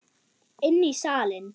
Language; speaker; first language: Icelandic; non-native, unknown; German